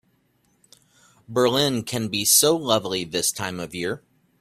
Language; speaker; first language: English; native; English